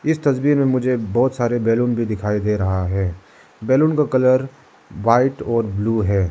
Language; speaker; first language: Hindi; non-native, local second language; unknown